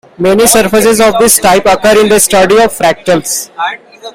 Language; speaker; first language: English; non-native, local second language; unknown